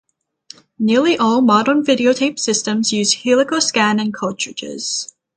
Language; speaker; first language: English; native; English